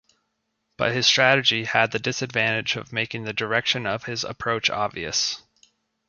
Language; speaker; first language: English; native; English